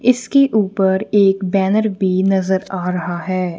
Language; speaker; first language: Hindi; non-native, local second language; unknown